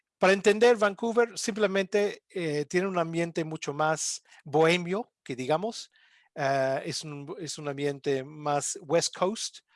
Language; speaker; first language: Spanish; non-native, fluent; English